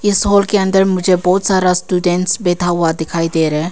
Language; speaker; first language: Hindi; non-native, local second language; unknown